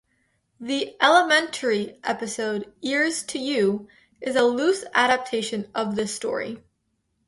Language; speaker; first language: English; native; English